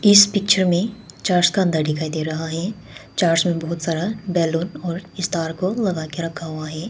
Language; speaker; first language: Hindi; non-native, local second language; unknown